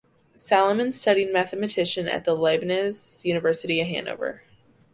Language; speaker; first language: English; native; English